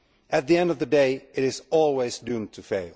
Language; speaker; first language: English; non-native, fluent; Finnish